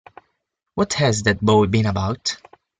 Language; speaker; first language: English; non-native, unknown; Italian